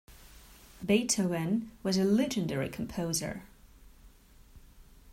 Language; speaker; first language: English; non-native, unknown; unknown